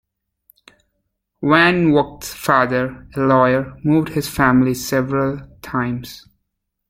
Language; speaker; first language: English; native; English